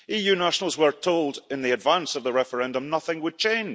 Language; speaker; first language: English; early bilingual, heritage; English